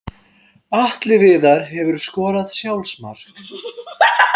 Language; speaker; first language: Icelandic; native; Icelandic